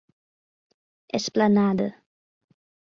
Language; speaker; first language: Portuguese; non-native, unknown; English